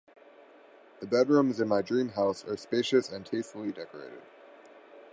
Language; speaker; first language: English; native; English